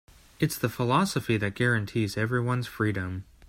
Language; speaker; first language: English; native; English